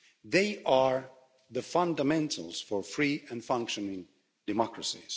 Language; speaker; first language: English; non-native, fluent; Finnish